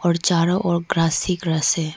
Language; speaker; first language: Hindi; non-native, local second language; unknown